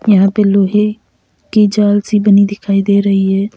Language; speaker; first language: Hindi; native; Hindi